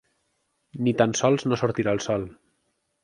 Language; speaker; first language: Catalan; native; Catalan